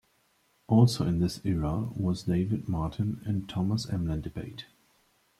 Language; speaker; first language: English; native; English